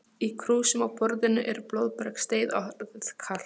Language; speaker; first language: Icelandic; non-native, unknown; Polish